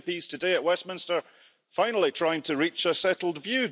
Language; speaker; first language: English; early bilingual, heritage; English